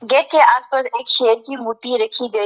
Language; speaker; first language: Hindi; non-native, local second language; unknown